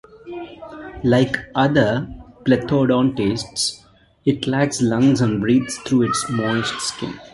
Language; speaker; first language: English; non-native, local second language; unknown